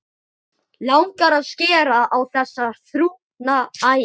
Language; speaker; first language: Icelandic; native; Icelandic